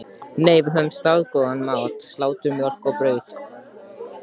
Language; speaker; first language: Icelandic; native; Icelandic